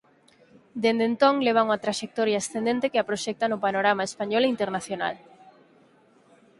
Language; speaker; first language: Galician; native; Galician